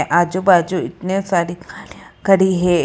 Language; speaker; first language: Hindi; non-native, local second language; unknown